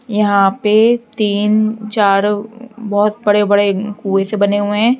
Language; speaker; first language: Hindi; native; Hindi